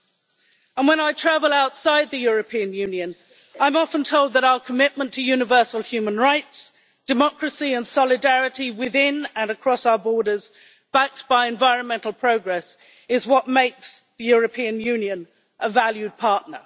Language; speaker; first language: English; native; English